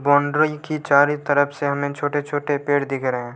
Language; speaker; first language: Hindi; native; Hindi